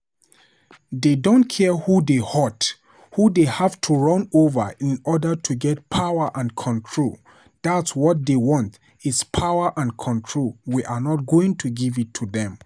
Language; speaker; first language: English; non-native, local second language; Hausa